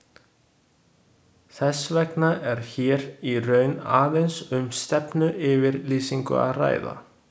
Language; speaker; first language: Icelandic; non-native, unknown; Chinese